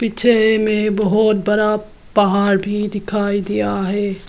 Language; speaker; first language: Hindi; early bilingual, other home language; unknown